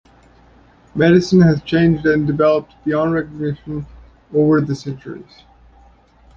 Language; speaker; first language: English; native; English